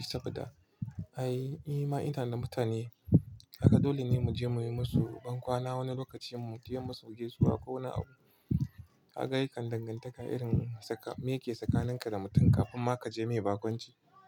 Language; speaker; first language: Hausa; non-native, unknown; Igbo